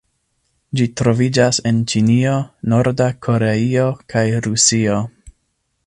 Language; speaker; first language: Esperanto; non-native, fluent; English